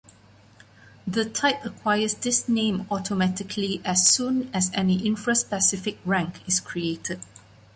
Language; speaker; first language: English; non-native, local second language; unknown